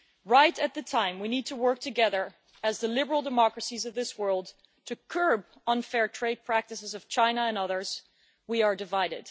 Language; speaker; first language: English; non-native, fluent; Dutch